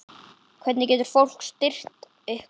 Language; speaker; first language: Icelandic; native; Icelandic